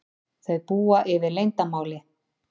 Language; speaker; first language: Icelandic; native; Icelandic